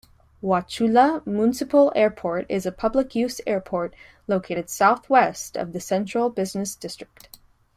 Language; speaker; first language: English; native; English